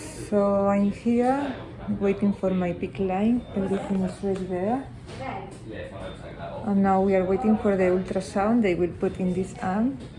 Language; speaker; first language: English; non-native, fluent; Spanish